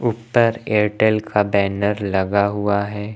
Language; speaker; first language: Hindi; native; Hindi